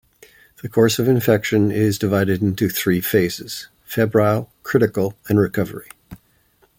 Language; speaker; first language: English; native; English